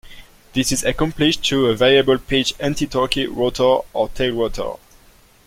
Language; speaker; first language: English; non-native, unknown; French